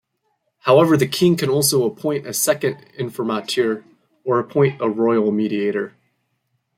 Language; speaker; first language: English; native; English